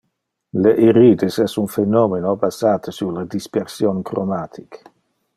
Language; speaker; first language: Interlingua; non-native, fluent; Dutch